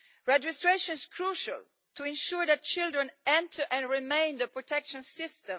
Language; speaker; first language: English; non-native, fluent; Italian